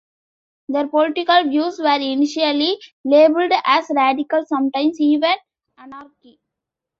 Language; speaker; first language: English; non-native, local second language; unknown